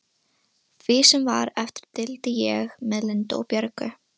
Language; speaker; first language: Icelandic; non-native, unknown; Russian